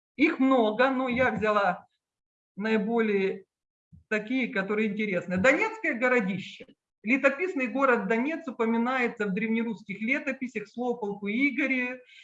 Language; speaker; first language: Russian; native; Russian